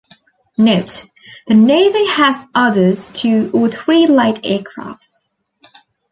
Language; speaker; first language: English; native; English